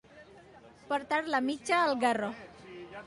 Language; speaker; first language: Catalan; non-native, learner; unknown